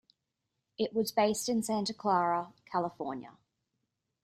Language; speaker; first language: English; native; English